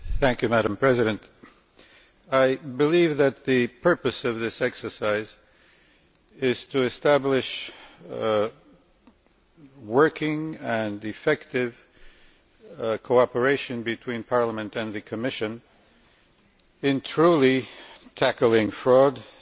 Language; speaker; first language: English; non-native, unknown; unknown